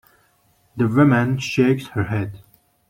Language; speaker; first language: English; non-native, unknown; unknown